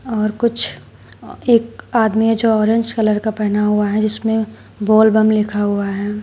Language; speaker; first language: Hindi; native; Hindi